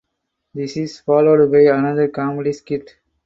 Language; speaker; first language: English; non-native, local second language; Tamil